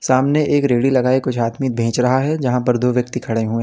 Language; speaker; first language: Hindi; native; Hindi